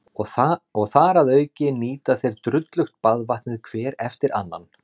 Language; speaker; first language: Icelandic; native; Icelandic